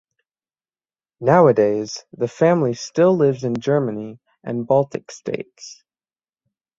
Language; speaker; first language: English; native; English